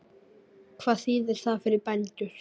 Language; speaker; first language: Icelandic; native; Icelandic